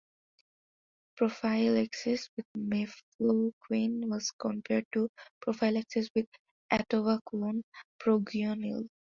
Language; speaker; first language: English; non-native, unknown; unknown